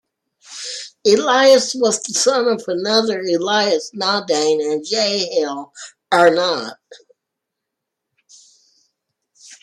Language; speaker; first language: English; native; English